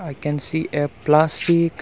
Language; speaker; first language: English; non-native, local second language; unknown